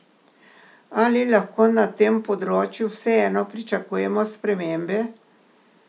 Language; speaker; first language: Slovenian; native; Slovenian